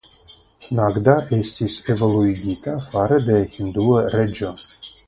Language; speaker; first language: Esperanto; non-native, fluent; Russian